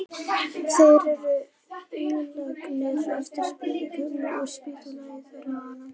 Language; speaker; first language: Icelandic; native; Icelandic